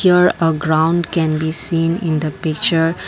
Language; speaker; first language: English; non-native, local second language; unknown